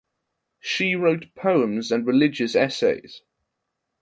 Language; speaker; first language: English; non-native, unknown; German